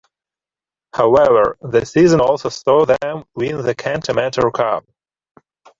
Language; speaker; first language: English; non-native, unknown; Ukrainian